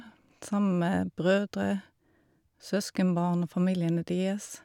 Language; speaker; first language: Norwegian; native; Norwegian